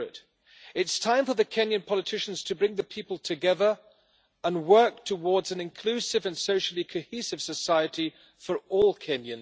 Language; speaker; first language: English; non-native, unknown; German